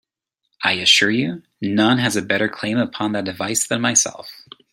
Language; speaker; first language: English; native; English